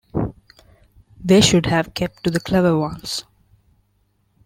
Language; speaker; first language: English; non-native, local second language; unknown